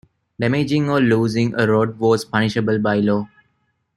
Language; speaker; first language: English; non-native, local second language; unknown